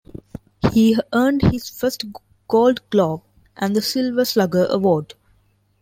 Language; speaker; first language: English; non-native, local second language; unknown